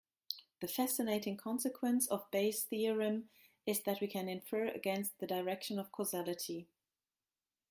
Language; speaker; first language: English; non-native, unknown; German